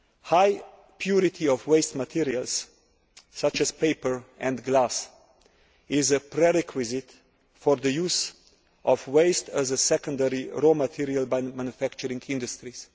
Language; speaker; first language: English; non-native, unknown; Slovenian